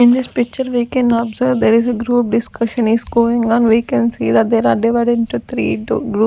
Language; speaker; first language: English; non-native, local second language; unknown